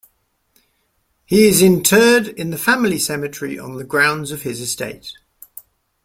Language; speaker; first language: English; native; English